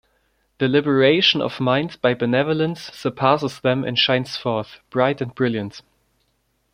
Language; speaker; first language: English; non-native, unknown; German